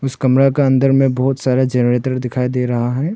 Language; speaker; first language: Hindi; non-native, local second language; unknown